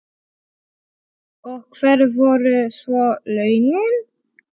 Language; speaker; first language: Icelandic; non-native, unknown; Polish